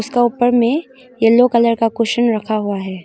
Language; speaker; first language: Hindi; non-native, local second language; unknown